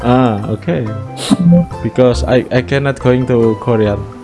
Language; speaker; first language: English; non-native, learner; Indonesian